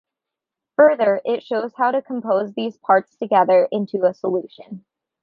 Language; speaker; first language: English; native; English